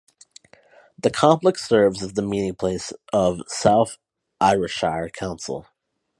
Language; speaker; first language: English; native; English